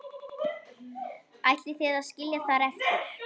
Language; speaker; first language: Icelandic; native; Icelandic